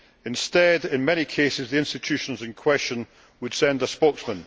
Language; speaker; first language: English; native; English